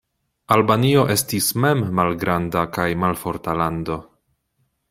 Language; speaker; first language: Esperanto; non-native, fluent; Polish